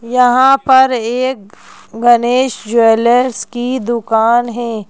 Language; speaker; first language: Hindi; native; Hindi